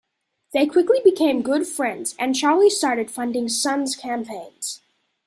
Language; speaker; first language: English; native; English